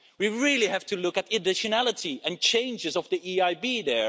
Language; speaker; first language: English; non-native, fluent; Dutch